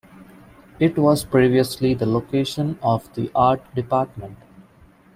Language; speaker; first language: English; non-native, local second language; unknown